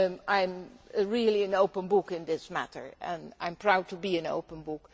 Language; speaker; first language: English; non-native, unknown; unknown